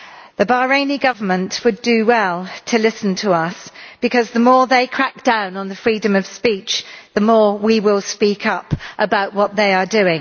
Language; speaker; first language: English; native; English